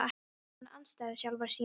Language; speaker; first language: Icelandic; non-native, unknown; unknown